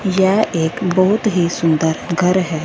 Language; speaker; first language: Hindi; non-native, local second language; Punjabi